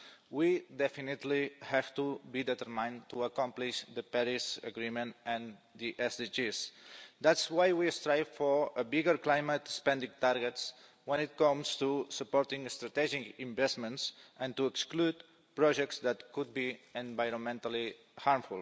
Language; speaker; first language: English; non-native, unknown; Catalan